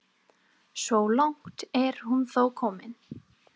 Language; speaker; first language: Icelandic; non-native, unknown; English